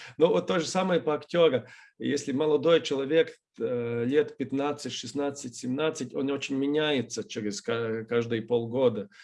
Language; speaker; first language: Russian; non-native, fluent; Latvian